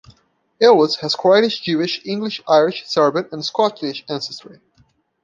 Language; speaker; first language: English; non-native, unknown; Portuguese